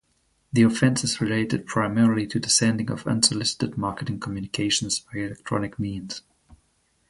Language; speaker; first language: English; non-native, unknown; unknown